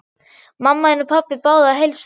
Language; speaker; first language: Icelandic; non-native, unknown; German